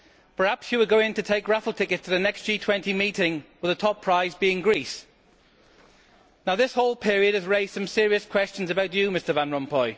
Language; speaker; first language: English; native; English